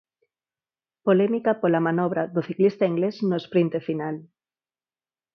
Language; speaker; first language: Galician; non-native, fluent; Spanish